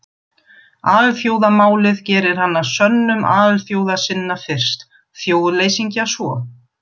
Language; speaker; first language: Icelandic; non-native, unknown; German